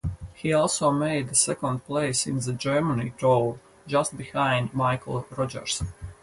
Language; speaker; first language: English; non-native, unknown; Latvian